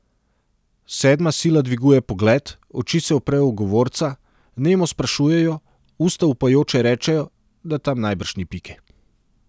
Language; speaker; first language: Slovenian; non-native, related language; Serbian